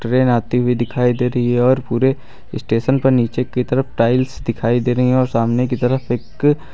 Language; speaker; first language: Hindi; native; Hindi